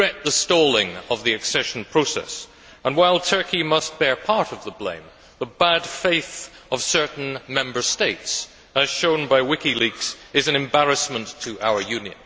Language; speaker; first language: English; native; English